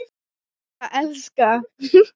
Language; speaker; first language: Icelandic; non-native, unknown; Thai